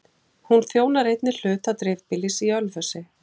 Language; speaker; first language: Icelandic; native; Icelandic